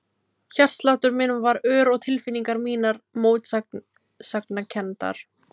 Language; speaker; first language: Icelandic; non-native, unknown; Filipino